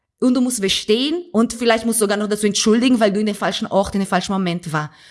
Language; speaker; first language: German; non-native, fluent; Portuguese